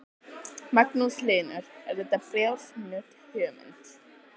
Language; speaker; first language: Icelandic; native; Icelandic